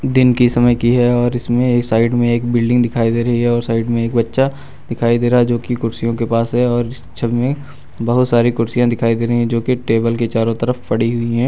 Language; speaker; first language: Hindi; native; Hindi